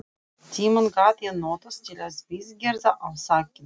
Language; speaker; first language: Icelandic; non-native, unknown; Russian